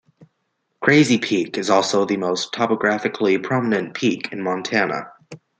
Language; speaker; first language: English; native; English